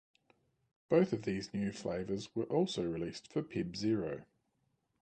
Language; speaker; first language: English; native; English